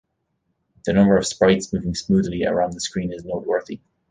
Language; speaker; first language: English; native; English